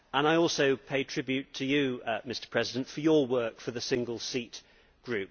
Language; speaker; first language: English; native; English